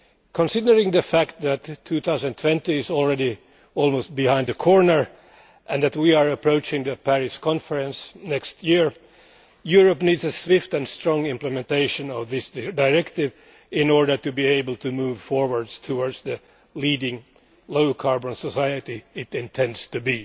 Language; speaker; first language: English; non-native, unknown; Finnish